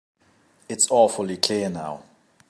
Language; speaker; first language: English; native; English